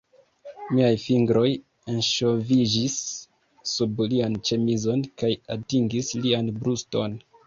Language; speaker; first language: Esperanto; non-native, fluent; Kinyarwanda